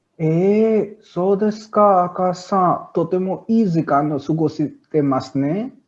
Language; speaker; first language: Japanese; non-native, learner; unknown